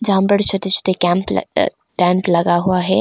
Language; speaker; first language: Hindi; non-native, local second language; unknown